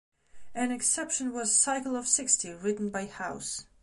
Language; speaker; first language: English; non-native, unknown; Belarusian